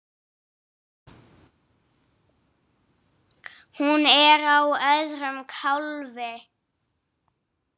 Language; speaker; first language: Icelandic; non-native, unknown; English